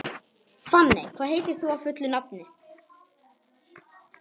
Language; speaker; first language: Icelandic; non-native, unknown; Polish